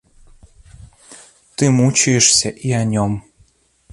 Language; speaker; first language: Russian; native; Russian